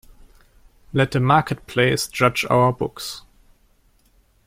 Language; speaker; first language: English; non-native, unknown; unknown